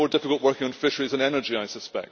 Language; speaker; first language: English; native; English